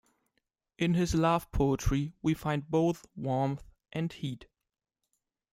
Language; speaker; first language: English; non-native, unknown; German